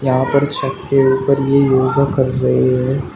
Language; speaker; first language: Hindi; native; Hindi